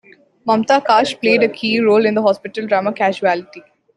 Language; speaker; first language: English; non-native, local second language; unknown